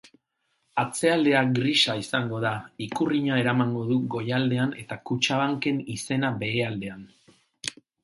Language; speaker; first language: Basque; non-native, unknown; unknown